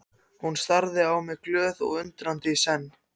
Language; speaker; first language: Icelandic; non-native, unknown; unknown